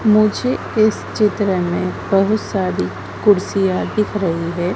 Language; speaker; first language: Hindi; native; Hindi